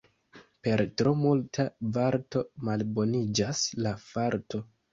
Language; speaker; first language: Esperanto; non-native, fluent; Kinyarwanda